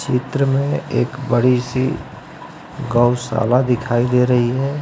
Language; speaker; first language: Hindi; native; Hindi